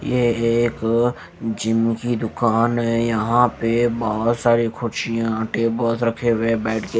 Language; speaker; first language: Hindi; native; Hindi